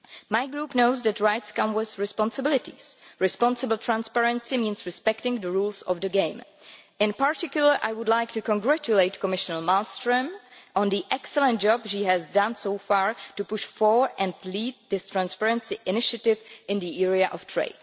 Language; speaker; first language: English; non-native, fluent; Czech